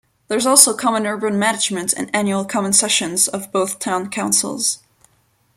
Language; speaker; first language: English; non-native, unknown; French